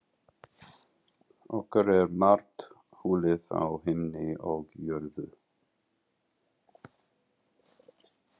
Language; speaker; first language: Icelandic; non-native, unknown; English